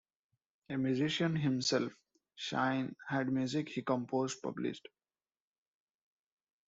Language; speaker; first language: English; non-native, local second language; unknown